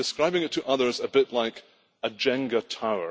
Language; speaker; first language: English; native; English